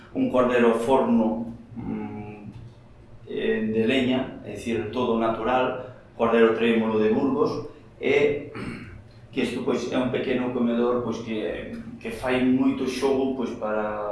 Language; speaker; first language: Galician; native; Galician